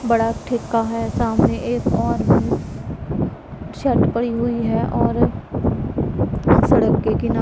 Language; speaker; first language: Hindi; non-native, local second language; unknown